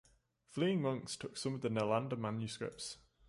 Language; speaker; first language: English; native; English